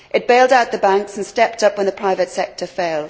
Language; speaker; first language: English; native; English